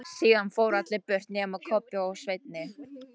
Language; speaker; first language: Icelandic; non-native, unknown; Polish